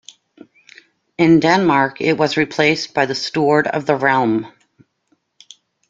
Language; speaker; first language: English; native; English